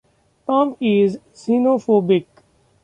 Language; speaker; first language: English; non-native, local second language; Marathi